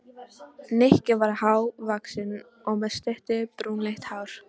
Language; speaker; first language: Icelandic; non-native, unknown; Polish